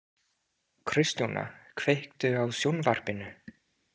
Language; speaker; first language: Icelandic; non-native, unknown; English